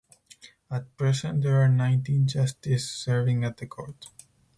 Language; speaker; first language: English; non-native, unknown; Spanish